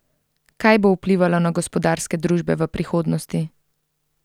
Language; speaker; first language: Slovenian; native; Slovenian